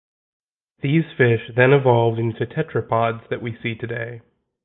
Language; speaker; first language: English; native; English